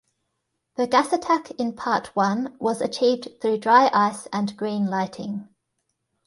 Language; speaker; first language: English; native; English